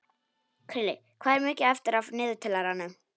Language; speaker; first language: Icelandic; non-native, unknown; Polish